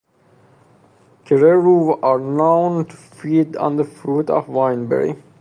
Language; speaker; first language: English; non-native, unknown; Persian